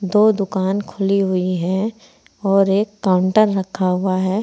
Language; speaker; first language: Hindi; native; Hindi